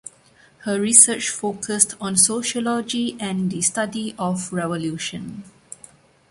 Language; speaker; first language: English; non-native, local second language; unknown